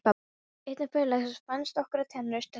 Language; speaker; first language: Icelandic; non-native, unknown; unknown